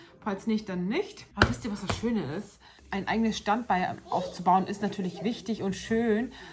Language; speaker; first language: German; early bilingual, other home language; Turkish